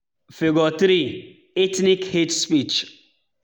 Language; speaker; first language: English; non-native, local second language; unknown